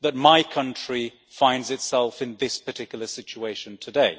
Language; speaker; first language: English; native; English